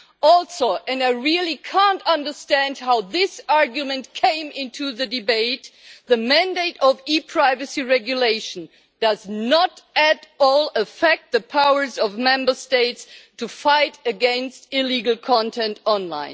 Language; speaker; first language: English; non-native, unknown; German